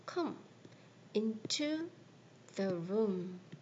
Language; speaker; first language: English; non-native, fluent; Korean